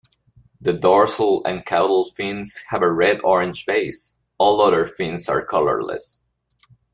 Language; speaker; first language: English; non-native, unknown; Spanish